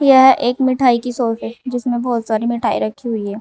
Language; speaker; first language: Hindi; native; Hindi